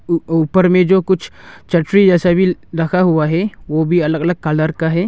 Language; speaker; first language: Hindi; non-native, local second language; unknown